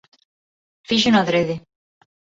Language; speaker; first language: Galician; non-native, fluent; Spanish